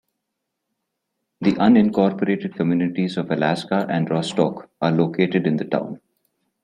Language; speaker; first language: English; non-native, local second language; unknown